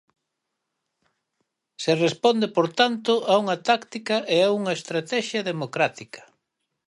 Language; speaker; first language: Galician; native; Galician